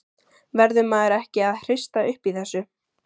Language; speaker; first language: Icelandic; native; Icelandic